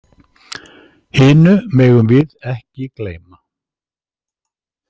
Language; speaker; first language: Icelandic; native; Icelandic